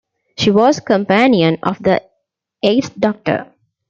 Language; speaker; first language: English; non-native, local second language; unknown